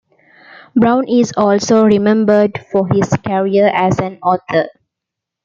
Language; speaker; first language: English; non-native, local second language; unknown